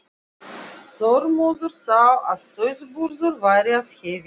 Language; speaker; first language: Icelandic; non-native, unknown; Russian